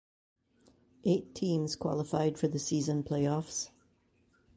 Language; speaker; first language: English; native; English